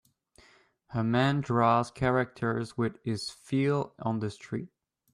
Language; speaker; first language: English; native; English